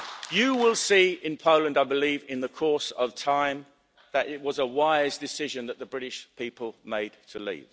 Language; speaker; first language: English; native; English